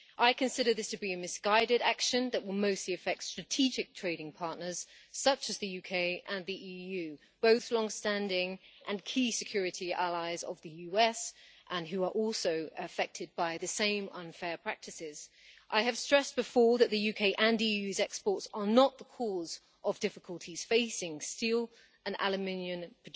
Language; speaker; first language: English; native; English